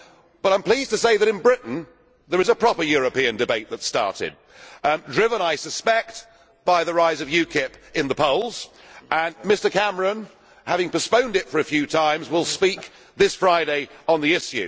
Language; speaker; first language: English; native; English